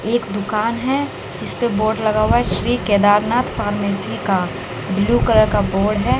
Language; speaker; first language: Hindi; native; Hindi